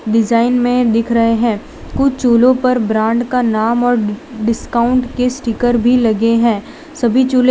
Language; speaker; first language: Hindi; non-native, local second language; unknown